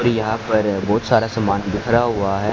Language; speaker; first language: Hindi; native; Hindi